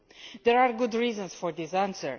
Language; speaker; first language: English; non-native, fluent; Romanian